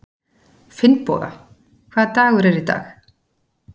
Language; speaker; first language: Icelandic; native; Icelandic